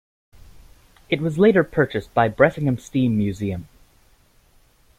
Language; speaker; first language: English; native; English